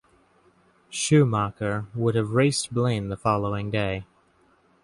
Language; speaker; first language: English; native; English